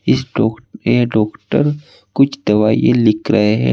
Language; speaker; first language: Hindi; native; Hindi